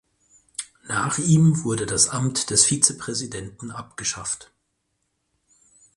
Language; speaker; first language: German; native; German